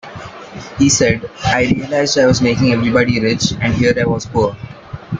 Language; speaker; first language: English; non-native, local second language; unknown